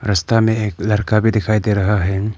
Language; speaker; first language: Hindi; non-native, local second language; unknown